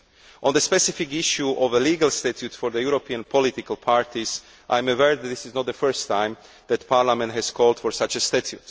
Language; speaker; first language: English; non-native, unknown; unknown